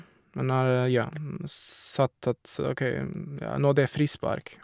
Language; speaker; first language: Norwegian; non-native, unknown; Portuguese